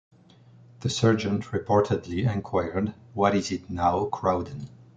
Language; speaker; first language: English; non-native, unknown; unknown